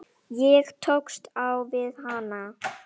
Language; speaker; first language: Icelandic; non-native, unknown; Indonesian